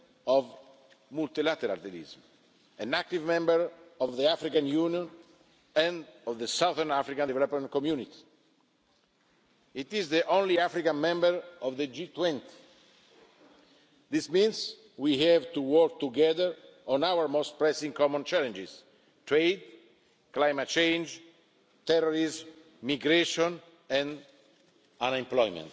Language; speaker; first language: English; non-native, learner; Italian